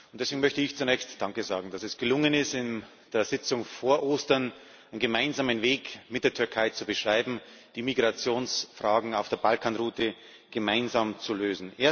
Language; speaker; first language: German; native; German